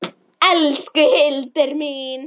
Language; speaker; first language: Icelandic; native; Icelandic